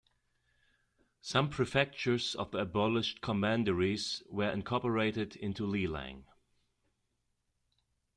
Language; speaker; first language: English; non-native, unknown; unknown